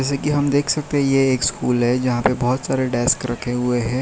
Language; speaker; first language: Hindi; non-native, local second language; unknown